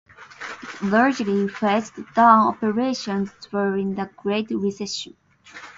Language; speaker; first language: English; non-native, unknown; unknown